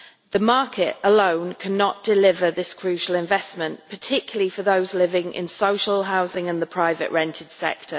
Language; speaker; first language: English; native; English